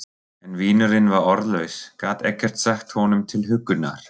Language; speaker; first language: Icelandic; non-native, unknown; German